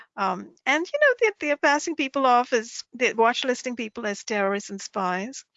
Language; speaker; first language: English; non-native, local second language; Tamil